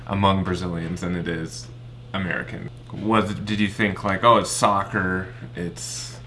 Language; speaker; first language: English; native; English